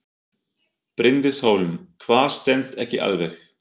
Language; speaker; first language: Icelandic; non-native, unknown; German